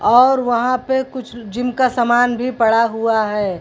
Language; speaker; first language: Hindi; native; Hindi